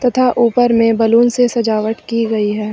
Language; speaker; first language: Hindi; native; Hindi